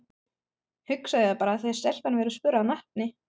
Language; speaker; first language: Icelandic; non-native, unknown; German